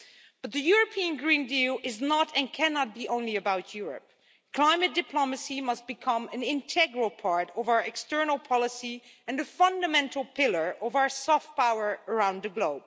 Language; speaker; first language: English; non-native, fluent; Dutch